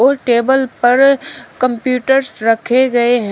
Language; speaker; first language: Hindi; native; Hindi